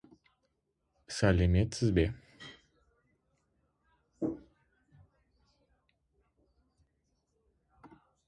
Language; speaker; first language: English; non-native, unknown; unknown